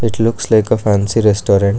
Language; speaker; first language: English; non-native, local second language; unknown